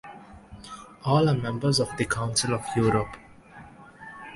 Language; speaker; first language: English; non-native, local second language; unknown